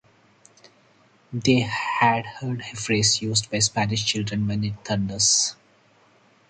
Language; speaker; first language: English; non-native, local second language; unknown